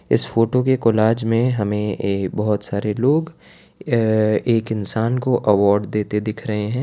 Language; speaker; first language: Hindi; non-native, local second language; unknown